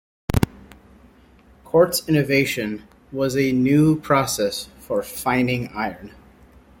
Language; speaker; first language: English; native; English